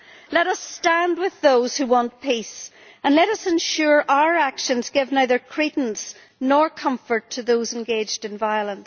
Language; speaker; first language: English; native; English